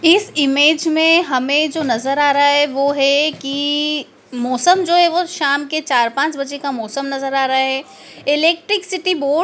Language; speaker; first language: Hindi; native; Hindi